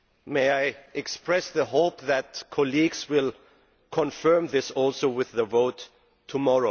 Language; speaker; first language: English; non-native, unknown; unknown